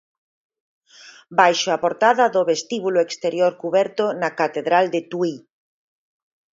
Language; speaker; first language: Galician; native; Galician